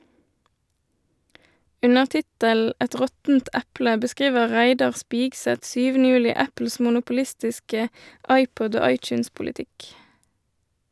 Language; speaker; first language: Norwegian; native; Norwegian